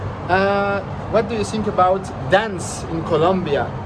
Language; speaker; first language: English; non-native, learner; Spanish